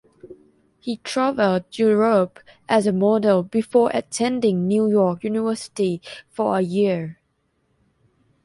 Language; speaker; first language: English; non-native, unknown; Thai